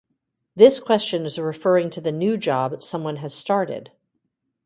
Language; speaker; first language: English; native; English